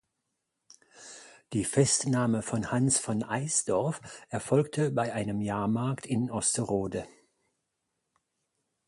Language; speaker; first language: German; native; German